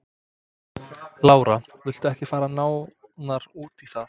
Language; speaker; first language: Icelandic; non-native, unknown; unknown